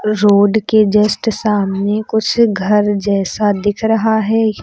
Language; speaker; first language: Hindi; native; Hindi